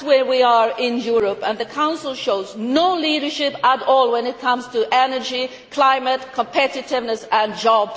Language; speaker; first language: English; non-native, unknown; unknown